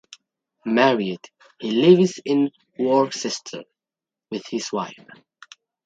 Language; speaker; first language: English; native; English